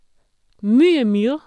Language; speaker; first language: Norwegian; non-native, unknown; German